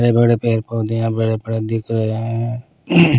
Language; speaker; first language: Hindi; non-native, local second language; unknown